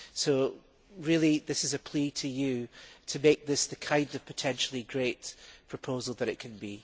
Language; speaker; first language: English; native; English